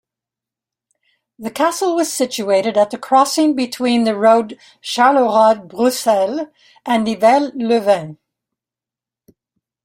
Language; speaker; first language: English; native; English